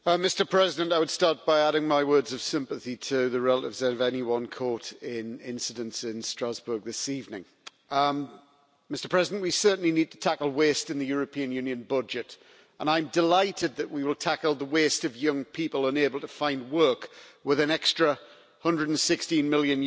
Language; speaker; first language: English; native; English